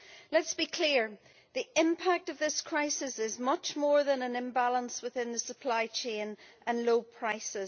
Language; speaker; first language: English; native; English